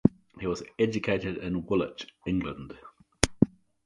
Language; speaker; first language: English; native; English